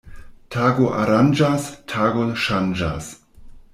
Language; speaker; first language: Esperanto; non-native, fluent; German